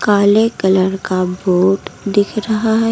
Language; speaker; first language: Hindi; native; Hindi